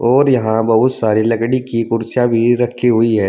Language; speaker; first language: Hindi; native; Hindi